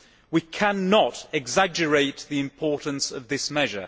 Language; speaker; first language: English; native; English